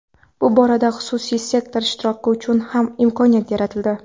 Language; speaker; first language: Uzbek; non-native, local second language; Kara-Kalpak